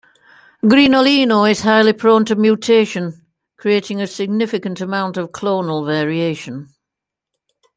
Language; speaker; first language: English; native; English